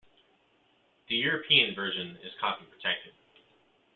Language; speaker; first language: English; native; English